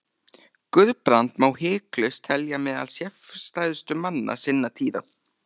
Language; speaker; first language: Icelandic; native; Icelandic